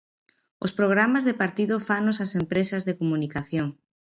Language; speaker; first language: Galician; native; Galician